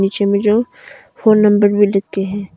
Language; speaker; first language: Hindi; non-native, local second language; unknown